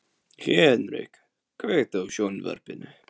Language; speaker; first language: Icelandic; non-native, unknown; Polish